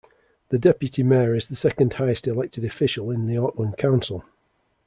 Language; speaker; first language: English; native; English